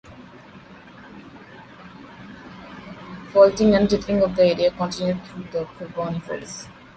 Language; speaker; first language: English; non-native, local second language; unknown